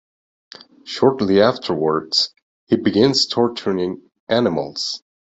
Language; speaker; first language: English; non-native, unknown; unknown